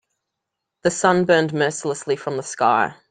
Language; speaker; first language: English; native; English